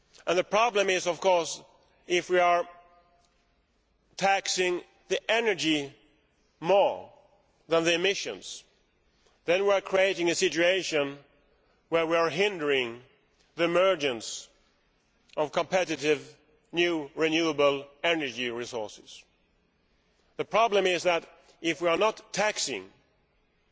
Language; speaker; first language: English; non-native, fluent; Swedish